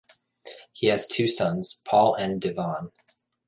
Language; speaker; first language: English; native; English